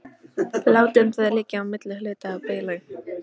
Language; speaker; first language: Icelandic; non-native, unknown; Polish